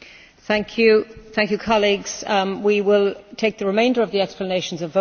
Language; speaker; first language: English; native; English